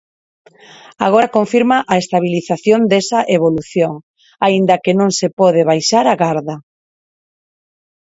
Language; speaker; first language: Galician; non-native, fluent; Spanish